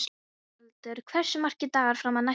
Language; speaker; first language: Icelandic; non-native, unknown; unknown